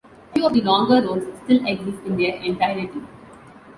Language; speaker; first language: English; non-native, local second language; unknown